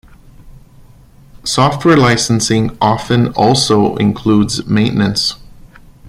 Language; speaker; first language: English; non-native, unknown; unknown